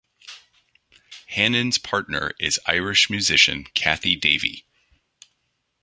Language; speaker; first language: English; non-native, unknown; French